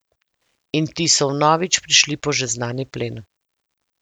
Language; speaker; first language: Slovenian; native; Slovenian